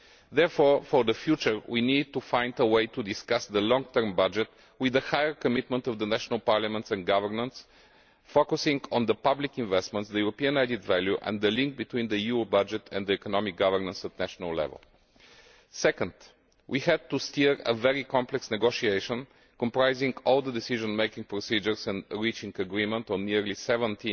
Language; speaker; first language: English; non-native, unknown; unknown